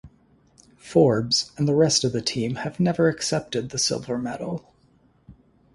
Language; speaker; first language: English; native; English